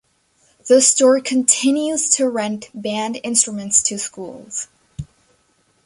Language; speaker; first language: English; native; English